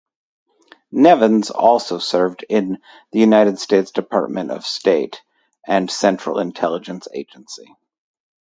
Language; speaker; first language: English; native; English